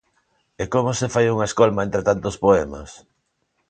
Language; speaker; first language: Galician; non-native, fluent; Spanish